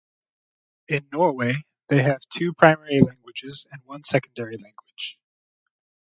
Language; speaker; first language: English; native; English